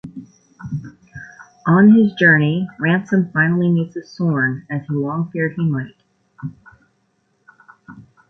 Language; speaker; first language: English; native; English